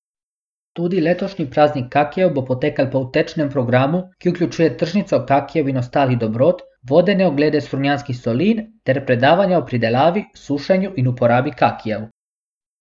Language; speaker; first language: Slovenian; non-native, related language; Bosnian